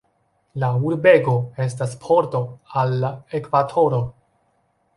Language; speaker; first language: Esperanto; non-native, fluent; Chinese